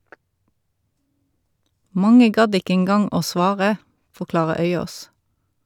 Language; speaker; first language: Norwegian; native; Norwegian